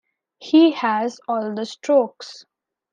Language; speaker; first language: English; non-native, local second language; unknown